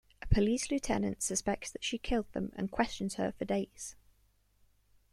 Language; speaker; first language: English; native; English